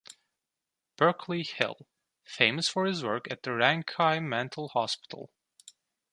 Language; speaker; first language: English; non-native, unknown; Turkish